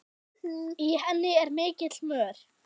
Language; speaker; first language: Icelandic; non-native, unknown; German